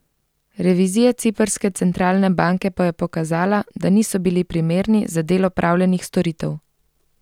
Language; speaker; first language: Slovenian; native; Slovenian